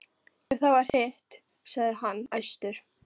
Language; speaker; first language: Icelandic; non-native, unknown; Polish